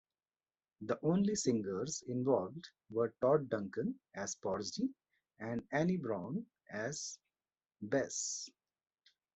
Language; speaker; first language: English; non-native, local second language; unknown